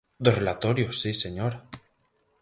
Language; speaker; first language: Galician; native; Galician